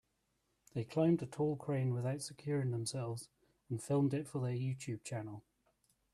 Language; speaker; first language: English; native; English